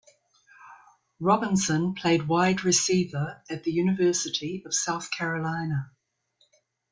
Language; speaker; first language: English; native; English